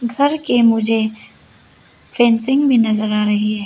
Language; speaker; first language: Hindi; early bilingual, other home language; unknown